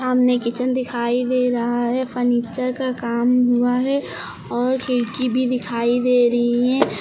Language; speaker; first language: Hindi; native; Hindi